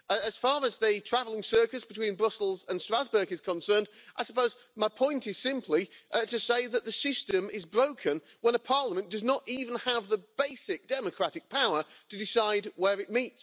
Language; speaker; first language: English; native; English